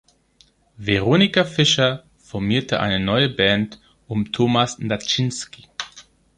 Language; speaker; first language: German; non-native, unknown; Greek